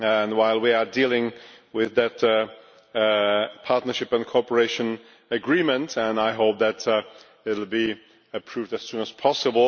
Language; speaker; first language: English; non-native, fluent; Czech